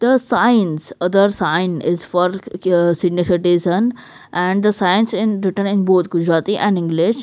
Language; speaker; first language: English; non-native, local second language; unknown